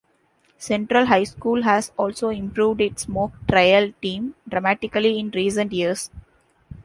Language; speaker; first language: English; non-native, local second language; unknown